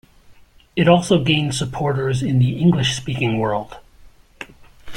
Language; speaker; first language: English; native; English